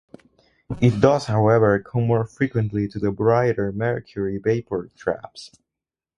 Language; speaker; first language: English; non-native, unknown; Spanish